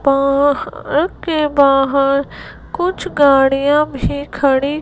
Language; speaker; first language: Hindi; non-native, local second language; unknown